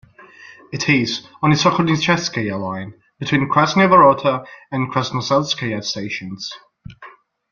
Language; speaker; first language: English; non-native, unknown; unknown